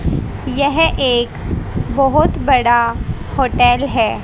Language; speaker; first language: Hindi; native; Hindi